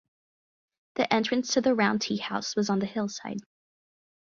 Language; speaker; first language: English; native; English